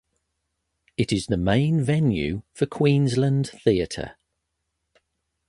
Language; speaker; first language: English; native; English